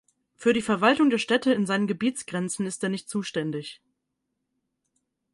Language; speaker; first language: German; native; German